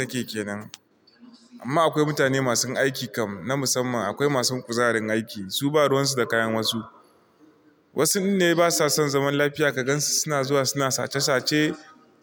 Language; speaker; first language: Hausa; non-native, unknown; Igbo